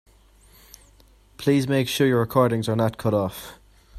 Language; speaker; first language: English; native; English